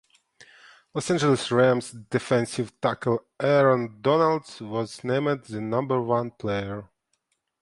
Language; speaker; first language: English; non-native, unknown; Ukrainian